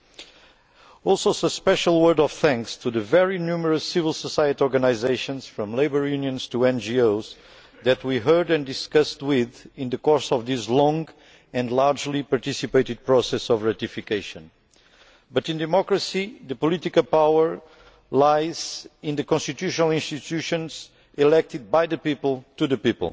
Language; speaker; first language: English; non-native, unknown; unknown